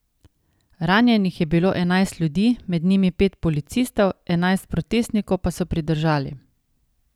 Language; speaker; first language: Slovenian; native; Slovenian